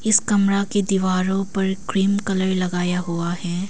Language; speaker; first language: Hindi; early bilingual, other home language; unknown